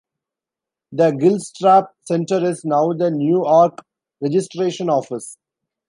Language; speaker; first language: English; non-native, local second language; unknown